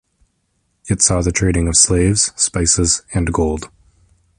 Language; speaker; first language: English; native; English